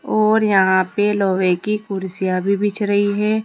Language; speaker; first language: Hindi; native; Hindi